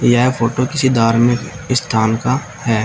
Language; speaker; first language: Hindi; native; Hindi